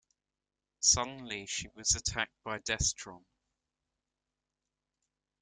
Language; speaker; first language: English; native; English